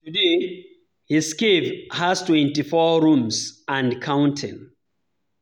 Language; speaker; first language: English; non-native, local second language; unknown